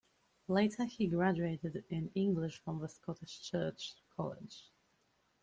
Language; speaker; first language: English; native; English